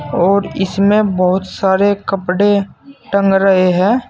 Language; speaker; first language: Hindi; native; Hindi